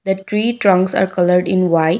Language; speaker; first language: English; non-native, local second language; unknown